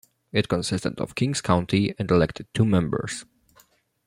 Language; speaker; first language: English; non-native, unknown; Polish